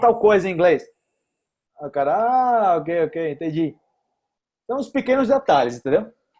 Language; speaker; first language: Portuguese; native; Portuguese